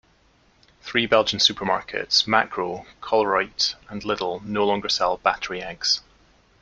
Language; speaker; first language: English; native; English